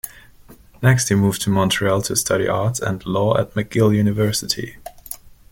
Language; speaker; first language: English; non-native, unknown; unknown